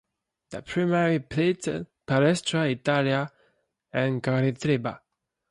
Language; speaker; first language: English; non-native, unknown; French